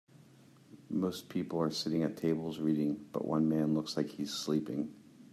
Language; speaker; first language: English; native; English